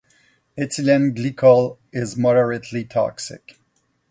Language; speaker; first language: English; non-native, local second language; French